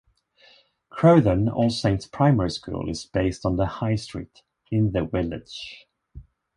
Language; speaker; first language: English; non-native, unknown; Swedish